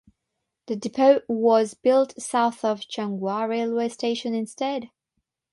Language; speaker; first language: English; non-native, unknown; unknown